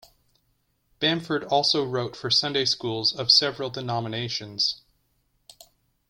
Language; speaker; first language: English; native; English